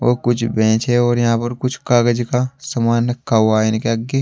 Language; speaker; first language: Hindi; native; Hindi